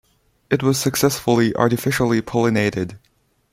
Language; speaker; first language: English; non-native, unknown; Chinese